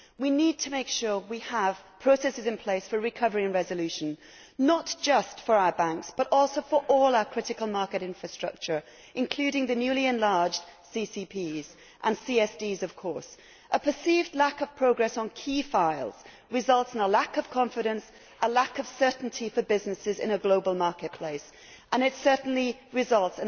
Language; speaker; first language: English; native; English